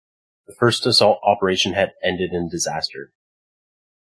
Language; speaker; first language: English; native; English